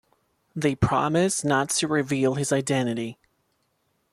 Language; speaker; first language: English; non-native, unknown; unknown